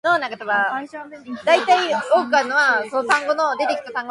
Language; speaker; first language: English; non-native, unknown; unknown